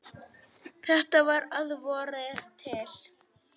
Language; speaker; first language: Icelandic; non-native, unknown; Polish